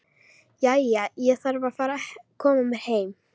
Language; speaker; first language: Icelandic; native; Icelandic